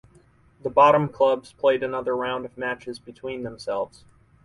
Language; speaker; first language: English; native; English